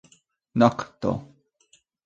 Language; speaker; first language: Esperanto; non-native, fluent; Spanish